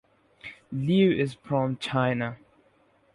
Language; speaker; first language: English; non-native, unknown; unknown